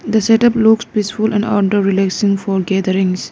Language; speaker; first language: English; non-native, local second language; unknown